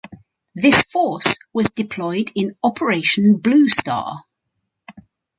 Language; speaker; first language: English; native; English